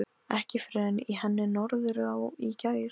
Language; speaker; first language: Icelandic; non-native, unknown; Polish